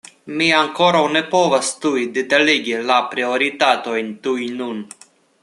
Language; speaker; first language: Esperanto; non-native, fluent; Russian